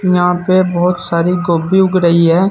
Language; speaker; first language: Hindi; native; Hindi